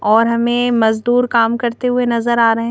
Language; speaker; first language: Hindi; native; Hindi